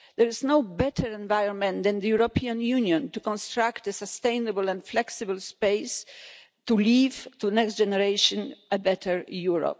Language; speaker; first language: English; non-native, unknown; Polish